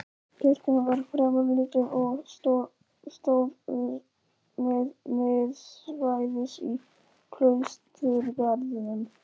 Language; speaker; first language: Icelandic; non-native, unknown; Polish